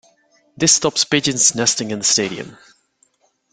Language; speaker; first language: English; native; English